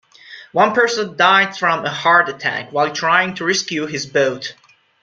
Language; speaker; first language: English; non-native, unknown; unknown